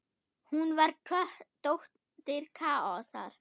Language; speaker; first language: Icelandic; non-native, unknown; German